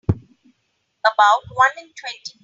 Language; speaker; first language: English; non-native, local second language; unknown